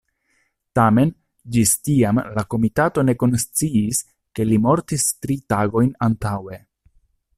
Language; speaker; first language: Esperanto; non-native, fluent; Italian